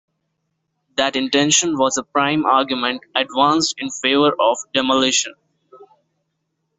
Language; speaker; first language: English; non-native, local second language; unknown